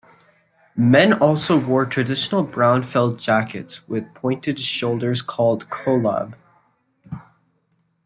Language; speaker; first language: English; native; English